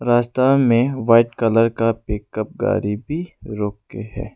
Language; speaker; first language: Hindi; non-native, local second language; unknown